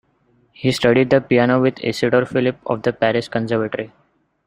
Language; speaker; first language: English; non-native, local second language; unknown